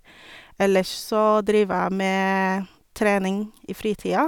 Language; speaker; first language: Norwegian; non-native, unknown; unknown